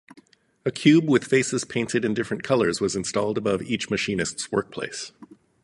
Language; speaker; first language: English; native; English